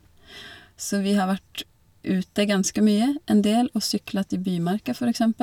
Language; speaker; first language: Norwegian; non-native, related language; Swedish